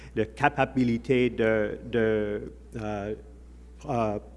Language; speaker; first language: French; non-native, fluent; English